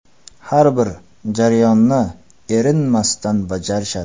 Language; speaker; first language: Uzbek; non-native, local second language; Kara-Kalpak